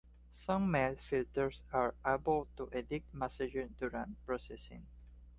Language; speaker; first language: English; non-native, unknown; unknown